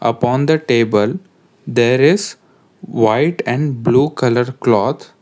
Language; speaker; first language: English; non-native, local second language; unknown